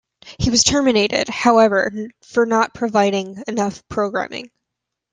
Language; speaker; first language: English; native; English